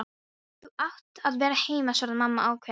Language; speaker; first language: Icelandic; non-native, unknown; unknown